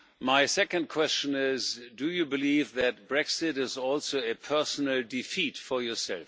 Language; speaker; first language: English; non-native, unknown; German